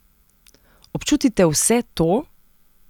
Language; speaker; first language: Slovenian; non-native, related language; Serbian